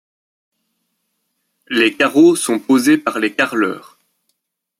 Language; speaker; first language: French; native; French